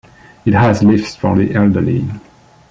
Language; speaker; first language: English; non-native, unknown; French